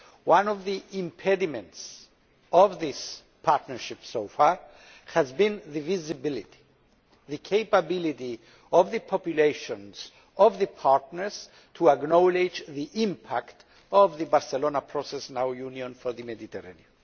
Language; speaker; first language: English; non-native, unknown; Greek